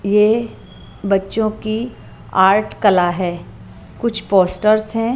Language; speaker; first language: Hindi; non-native, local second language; Punjabi